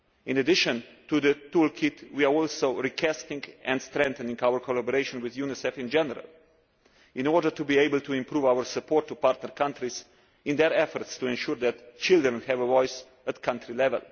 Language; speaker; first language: English; non-native, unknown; Slovenian